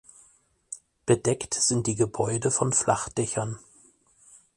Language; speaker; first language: German; native; German